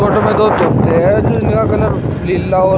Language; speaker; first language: Hindi; native; Hindi